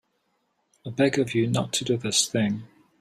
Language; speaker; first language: English; native; English